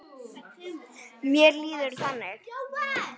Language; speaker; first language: Icelandic; native; Icelandic